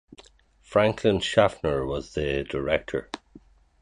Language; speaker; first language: English; native; English